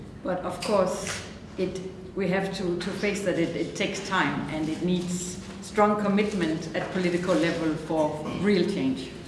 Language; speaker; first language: English; non-native, fluent; Danish